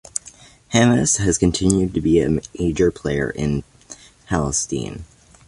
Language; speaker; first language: English; native; English